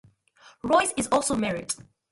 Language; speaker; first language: English; native; English